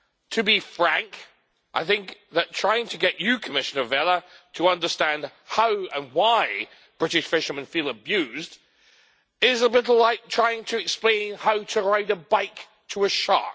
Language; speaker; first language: English; native; English